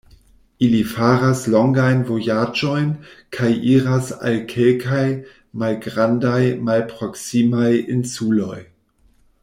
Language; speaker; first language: Esperanto; non-native, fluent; German